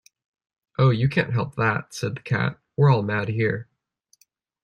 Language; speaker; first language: English; native; English